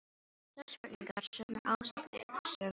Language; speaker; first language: Icelandic; non-native, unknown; Filipino